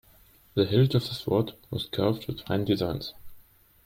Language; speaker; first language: English; non-native, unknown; German